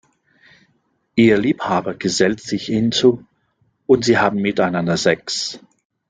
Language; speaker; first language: German; non-native, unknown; French